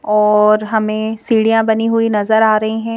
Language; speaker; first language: Hindi; native; Hindi